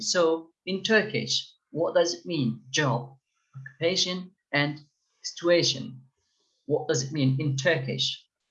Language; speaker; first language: English; non-native, fluent; Turkish